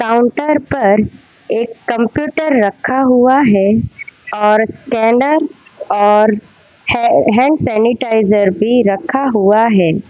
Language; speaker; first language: Hindi; non-native, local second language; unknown